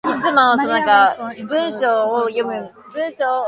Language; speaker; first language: English; non-native, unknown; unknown